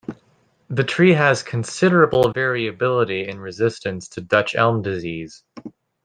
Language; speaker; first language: English; native; English